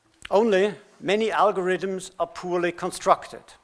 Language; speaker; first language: English; non-native, fluent; German